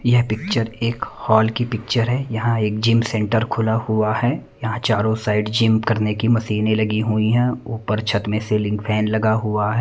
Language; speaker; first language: Hindi; non-native, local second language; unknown